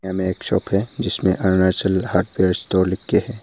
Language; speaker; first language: Hindi; early bilingual, other home language; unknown